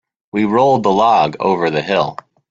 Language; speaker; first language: English; native; English